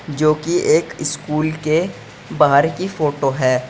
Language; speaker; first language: Hindi; native; Hindi